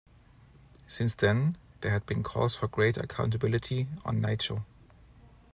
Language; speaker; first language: English; non-native, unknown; German